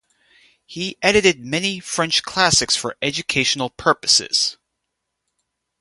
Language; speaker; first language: English; native; English